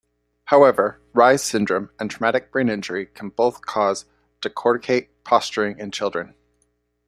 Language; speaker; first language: English; native; English